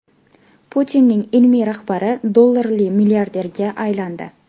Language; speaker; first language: Uzbek; native; Uzbek